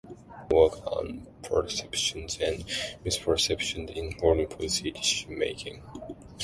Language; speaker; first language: English; non-native, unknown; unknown